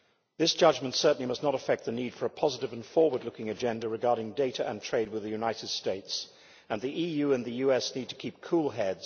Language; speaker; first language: English; native; English